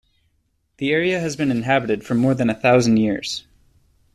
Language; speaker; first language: English; native; English